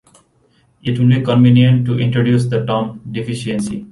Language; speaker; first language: English; non-native, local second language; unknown